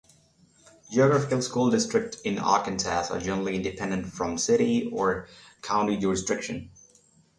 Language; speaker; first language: English; non-native, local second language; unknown